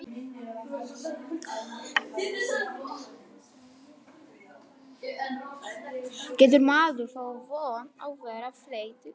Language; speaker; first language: Icelandic; non-native, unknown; Polish